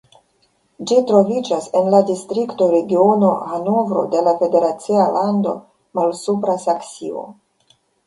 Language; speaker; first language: Esperanto; non-native, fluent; Russian